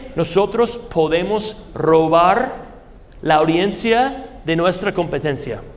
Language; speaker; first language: Spanish; non-native, fluent; English